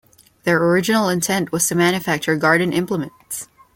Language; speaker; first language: English; non-native, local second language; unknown